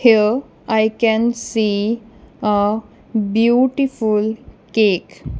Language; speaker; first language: English; non-native, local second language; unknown